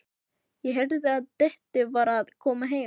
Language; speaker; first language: Icelandic; non-native, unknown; Filipino